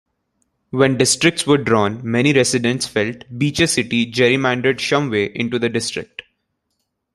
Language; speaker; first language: English; non-native, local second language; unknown